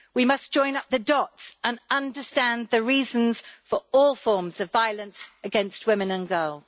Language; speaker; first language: English; native; English